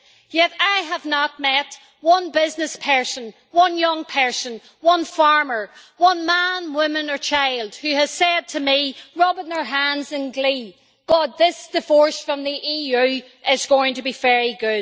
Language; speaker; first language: English; native; English